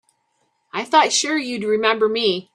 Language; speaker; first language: English; native; English